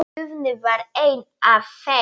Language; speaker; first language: Icelandic; non-native, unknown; Polish